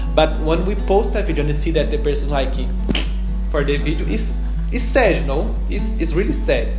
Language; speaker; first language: English; non-native, learner; Portuguese